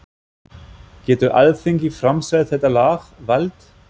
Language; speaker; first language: Icelandic; non-native, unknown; German